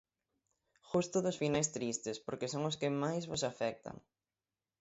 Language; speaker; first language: Galician; native; Galician